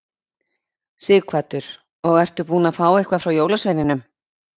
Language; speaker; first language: Icelandic; native; Icelandic